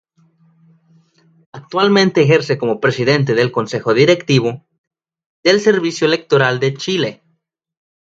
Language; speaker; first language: Spanish; native; Spanish